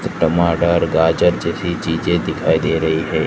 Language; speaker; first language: Hindi; non-native, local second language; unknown